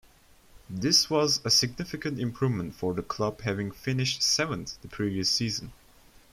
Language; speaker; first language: English; non-native, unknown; Turkish